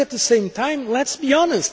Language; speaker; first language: English; non-native, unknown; Portuguese